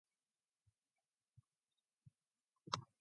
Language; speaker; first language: English; non-native, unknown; Mongolian